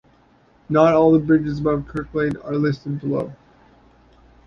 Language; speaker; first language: English; native; English